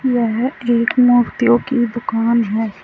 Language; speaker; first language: Hindi; native; Hindi